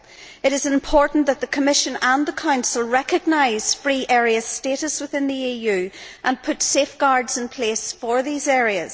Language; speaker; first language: English; native; English